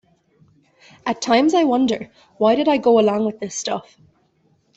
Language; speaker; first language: English; non-native, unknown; German